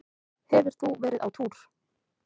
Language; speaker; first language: Icelandic; native; Icelandic